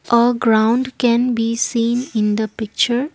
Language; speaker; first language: English; non-native, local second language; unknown